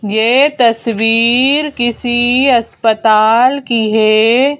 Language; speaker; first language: Hindi; native; Hindi